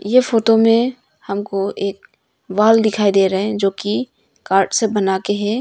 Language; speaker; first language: Hindi; early bilingual, other home language; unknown